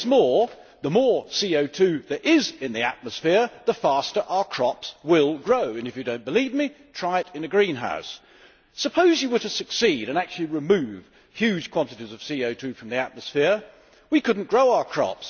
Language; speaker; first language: English; native; English